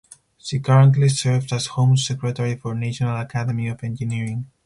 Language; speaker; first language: English; non-native, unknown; Spanish